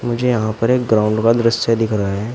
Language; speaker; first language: Hindi; native; Hindi